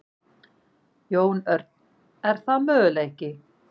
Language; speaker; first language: Icelandic; non-native, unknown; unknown